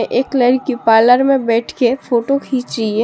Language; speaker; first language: Hindi; non-native, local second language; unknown